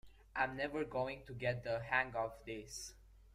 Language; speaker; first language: English; native; English